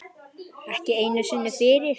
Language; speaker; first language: Icelandic; native; Icelandic